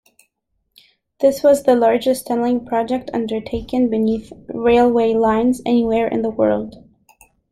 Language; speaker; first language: English; native; English